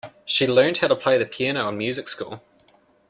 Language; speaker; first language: English; native; English